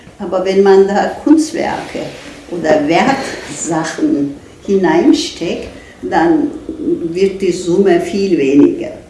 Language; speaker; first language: German; non-native, fluent; Turkish